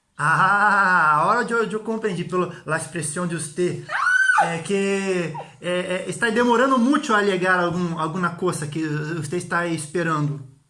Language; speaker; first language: Portuguese; non-native, learner; Spanish